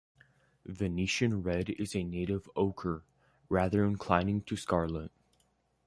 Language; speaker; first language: English; native; English